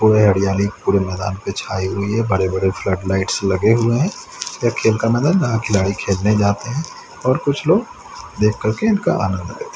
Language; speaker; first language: Hindi; native; Hindi